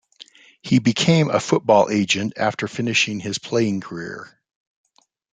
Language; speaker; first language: English; native; English